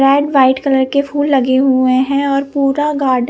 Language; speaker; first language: Hindi; non-native, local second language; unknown